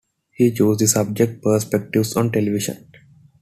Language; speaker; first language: English; non-native, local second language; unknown